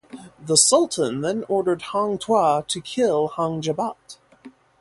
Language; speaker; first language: English; native; English